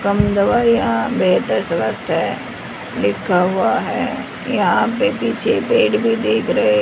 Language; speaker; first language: Hindi; native; Hindi